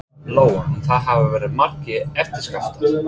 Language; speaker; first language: Icelandic; non-native, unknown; English